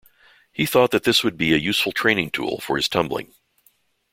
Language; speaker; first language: English; native; English